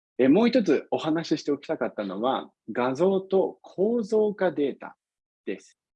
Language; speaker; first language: Japanese; non-native, fluent; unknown